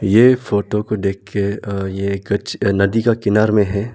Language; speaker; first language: Hindi; non-native, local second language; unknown